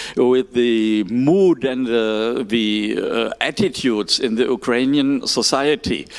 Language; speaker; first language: English; non-native, fluent; German